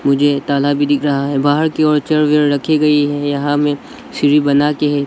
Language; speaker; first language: Hindi; non-native, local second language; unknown